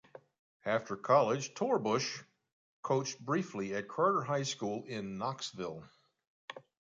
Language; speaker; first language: English; native; English